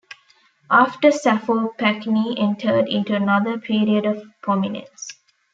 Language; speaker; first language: English; non-native, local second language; Tamil